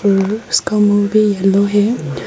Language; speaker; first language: Hindi; non-native, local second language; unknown